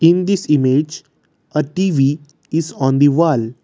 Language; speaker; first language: English; non-native, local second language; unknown